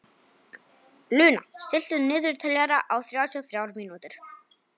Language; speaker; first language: Icelandic; non-native, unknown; Polish